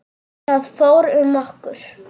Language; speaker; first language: Icelandic; non-native, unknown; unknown